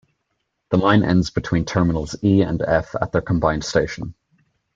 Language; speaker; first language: English; native; English